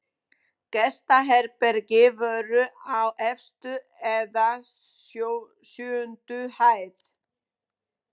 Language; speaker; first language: Icelandic; non-native, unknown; Polish